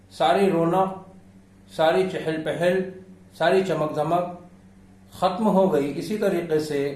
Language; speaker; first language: Urdu; native; Urdu